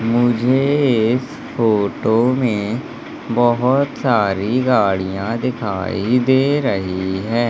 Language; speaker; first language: Hindi; native; Hindi